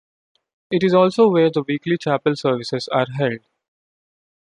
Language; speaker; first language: English; non-native, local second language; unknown